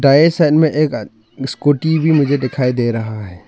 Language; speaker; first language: Hindi; non-native, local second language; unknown